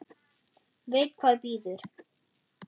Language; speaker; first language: Icelandic; non-native, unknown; German